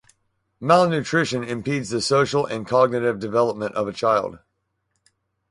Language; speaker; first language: English; native; English